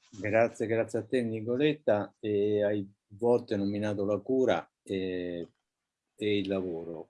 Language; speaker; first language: Italian; native; Italian